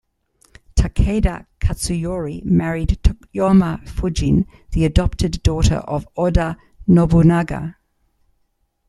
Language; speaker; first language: English; native; English